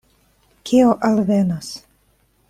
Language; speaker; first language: Esperanto; non-native, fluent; Russian